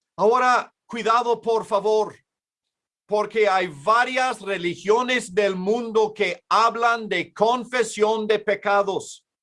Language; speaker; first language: Spanish; non-native, fluent; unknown